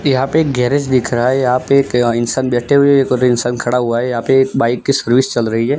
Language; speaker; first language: Hindi; non-native, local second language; Gujarati